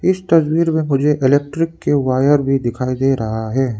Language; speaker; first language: Hindi; non-native, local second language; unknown